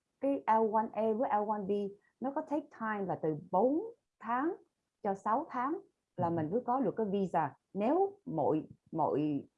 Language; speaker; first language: Vietnamese; early bilingual, other home language; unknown